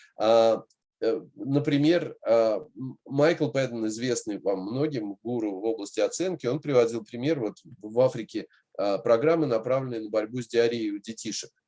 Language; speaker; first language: Russian; native; Russian